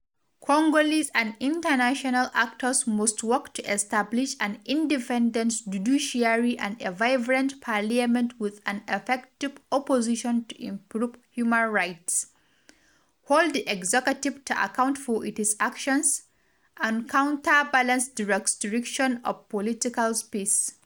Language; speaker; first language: English; non-native, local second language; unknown